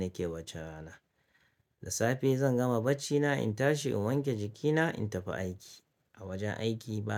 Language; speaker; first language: Hausa; native; Hausa